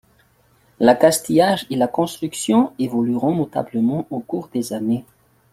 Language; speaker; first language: French; non-native, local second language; Malagasy